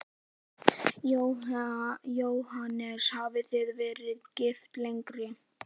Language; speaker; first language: Icelandic; native; Icelandic